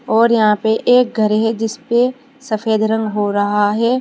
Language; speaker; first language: Hindi; native; Hindi